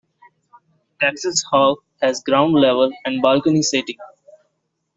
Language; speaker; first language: English; non-native, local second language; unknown